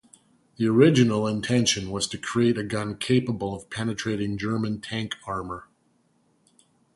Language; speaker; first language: English; native; English